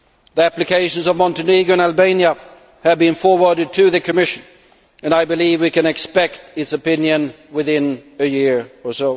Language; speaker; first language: English; non-native, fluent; Swedish